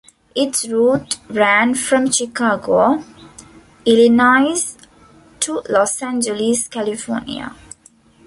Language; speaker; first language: English; non-native, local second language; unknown